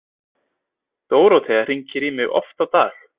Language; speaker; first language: Icelandic; native; Icelandic